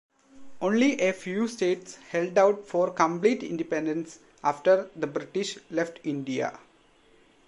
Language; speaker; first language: English; non-native, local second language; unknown